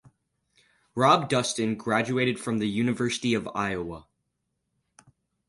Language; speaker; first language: English; native; English